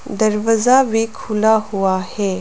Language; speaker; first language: Hindi; non-native, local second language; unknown